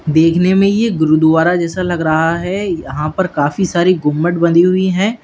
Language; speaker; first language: Hindi; native; Hindi